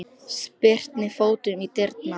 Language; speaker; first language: Icelandic; non-native, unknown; Polish